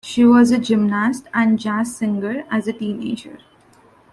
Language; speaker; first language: English; non-native, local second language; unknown